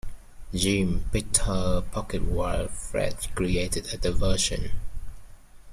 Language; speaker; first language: English; native; English